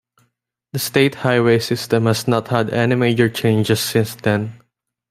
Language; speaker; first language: English; non-native, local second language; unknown